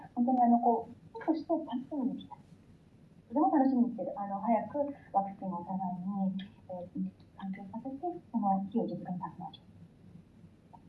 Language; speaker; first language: Japanese; native; Japanese